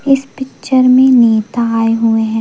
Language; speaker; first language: Hindi; native; Hindi